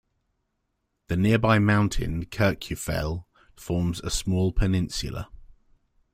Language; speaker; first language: English; native; English